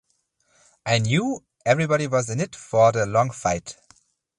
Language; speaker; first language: English; non-native, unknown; German